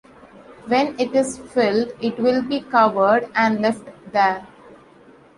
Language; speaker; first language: English; non-native, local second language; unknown